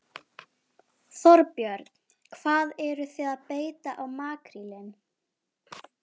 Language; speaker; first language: Icelandic; native; Icelandic